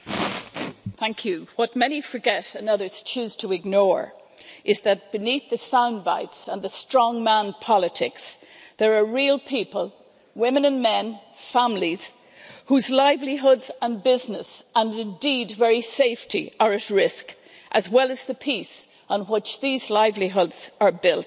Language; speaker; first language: English; native; English